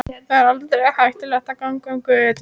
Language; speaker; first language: Icelandic; native; Icelandic